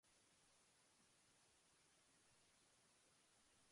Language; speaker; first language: English; non-native, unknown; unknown